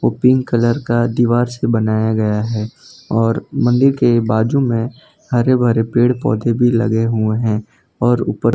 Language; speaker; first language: Hindi; non-native, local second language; Gujarati